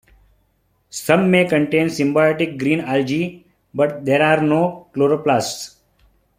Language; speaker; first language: English; non-native, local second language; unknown